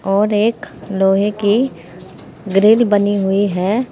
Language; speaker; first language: Hindi; native; Hindi